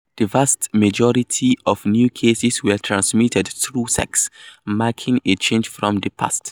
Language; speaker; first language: English; non-native, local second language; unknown